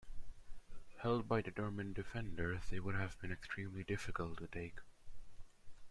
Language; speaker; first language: English; non-native, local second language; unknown